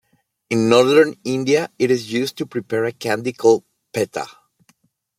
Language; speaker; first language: English; native; English